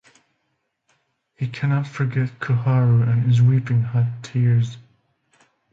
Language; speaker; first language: English; non-native, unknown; Finnish